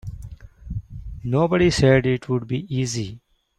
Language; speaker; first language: English; non-native, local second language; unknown